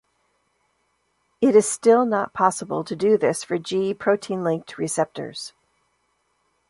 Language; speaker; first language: English; native; English